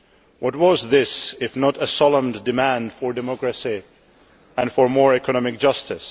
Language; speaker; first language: English; non-native, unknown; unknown